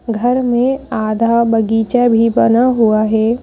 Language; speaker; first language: Hindi; native; Hindi